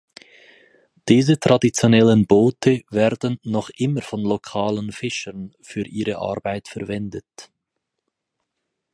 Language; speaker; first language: German; native; German